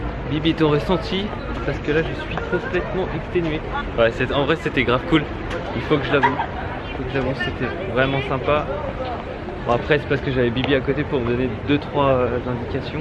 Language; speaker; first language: French; native; French